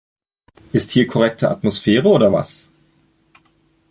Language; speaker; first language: German; native; German